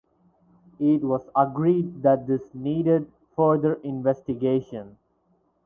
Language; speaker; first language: English; non-native, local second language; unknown